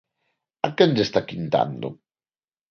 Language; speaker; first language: Galician; non-native, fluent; Spanish